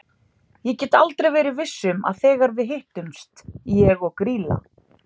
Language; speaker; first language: Icelandic; native; Icelandic